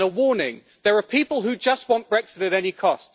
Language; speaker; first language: English; native; English